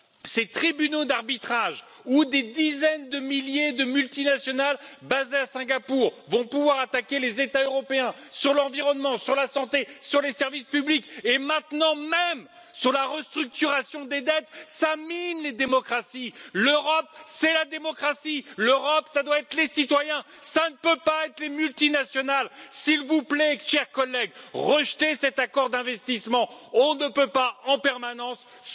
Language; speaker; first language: French; native; French